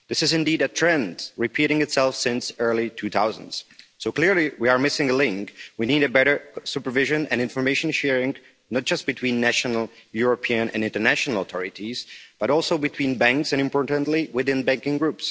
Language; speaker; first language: English; non-native, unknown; Czech